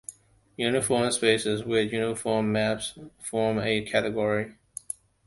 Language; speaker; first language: English; non-native, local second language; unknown